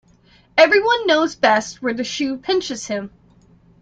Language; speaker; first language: English; native; English